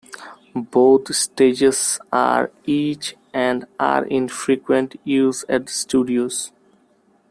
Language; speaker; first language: English; non-native, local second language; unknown